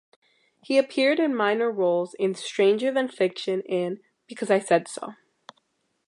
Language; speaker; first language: English; native; English